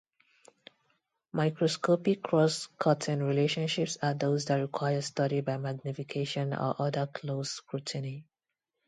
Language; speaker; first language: English; non-native, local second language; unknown